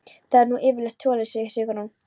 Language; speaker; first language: Icelandic; non-native, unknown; Polish